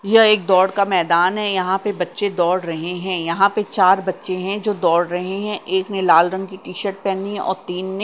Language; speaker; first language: Hindi; non-native, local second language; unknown